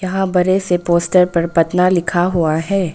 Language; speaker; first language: Hindi; non-native, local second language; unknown